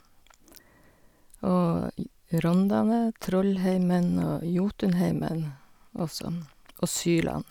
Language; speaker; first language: Norwegian; native; Norwegian